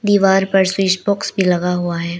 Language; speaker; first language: Hindi; early bilingual, other home language; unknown